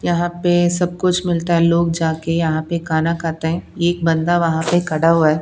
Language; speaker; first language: Hindi; non-native, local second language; Punjabi